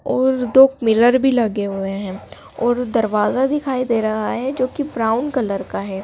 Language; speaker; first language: Hindi; native; Hindi